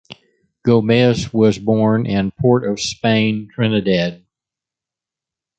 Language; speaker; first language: English; native; English